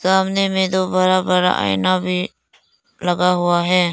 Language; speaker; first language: Hindi; non-native, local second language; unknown